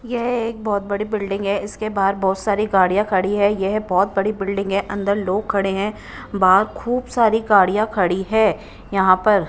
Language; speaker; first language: Hindi; non-native, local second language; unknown